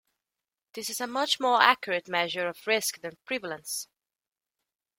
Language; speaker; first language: English; native; English